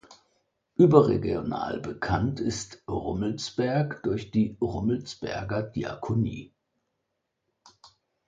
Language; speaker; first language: German; native; German